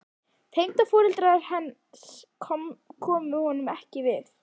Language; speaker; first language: Icelandic; native; Icelandic